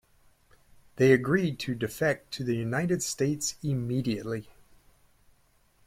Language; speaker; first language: English; native; English